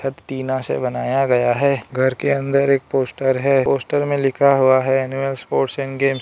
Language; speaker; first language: Hindi; non-native, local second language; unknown